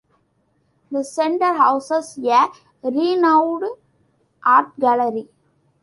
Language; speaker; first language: English; non-native, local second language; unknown